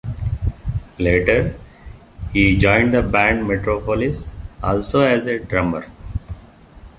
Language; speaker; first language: English; non-native, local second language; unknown